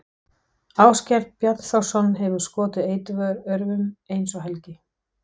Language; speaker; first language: Icelandic; non-native, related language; Danish